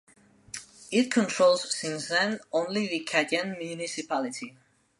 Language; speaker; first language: English; non-native, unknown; Spanish